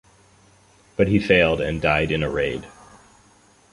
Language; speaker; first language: English; native; English